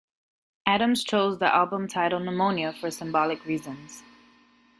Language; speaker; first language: English; native; English